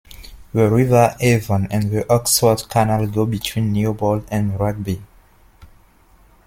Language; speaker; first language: English; non-native, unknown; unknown